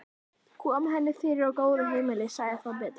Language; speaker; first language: Icelandic; native; Icelandic